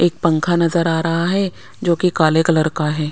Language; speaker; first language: Hindi; non-native, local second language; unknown